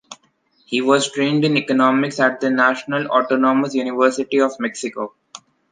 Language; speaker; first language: English; non-native, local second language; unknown